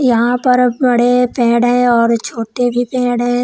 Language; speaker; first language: Hindi; native; Hindi